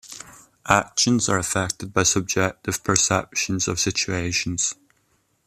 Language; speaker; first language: English; non-native, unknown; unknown